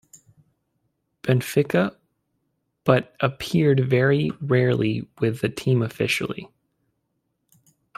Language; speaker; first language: English; native; English